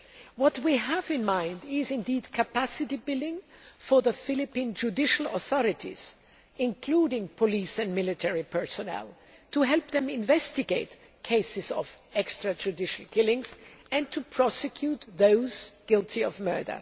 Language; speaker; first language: English; non-native, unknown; German